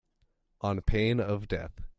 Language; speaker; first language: English; native; English